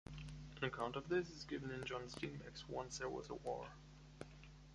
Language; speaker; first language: English; non-native, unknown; German